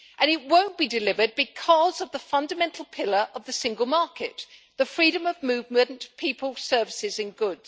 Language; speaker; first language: English; native; English